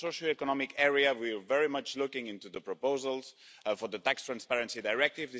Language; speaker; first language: English; non-native, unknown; Spanish